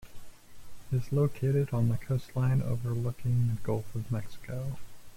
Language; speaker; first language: English; native; English